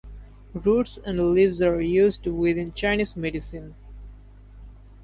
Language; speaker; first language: English; non-native, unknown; Bangla